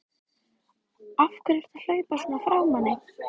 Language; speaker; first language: Icelandic; native; Icelandic